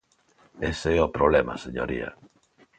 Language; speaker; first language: Galician; non-native, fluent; Spanish